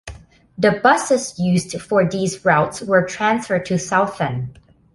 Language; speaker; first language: English; non-native, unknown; Thai